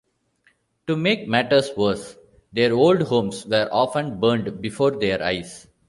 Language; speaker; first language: English; non-native, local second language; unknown